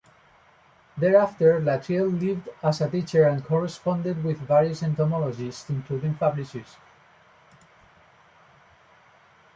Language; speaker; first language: English; non-native, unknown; Spanish